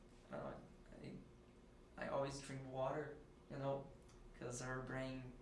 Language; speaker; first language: English; non-native, fluent; Portuguese